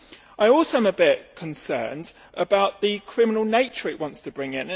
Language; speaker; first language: English; native; English